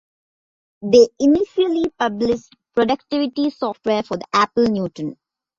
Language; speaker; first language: English; non-native, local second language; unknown